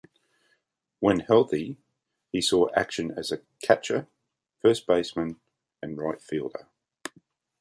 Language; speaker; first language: English; native; English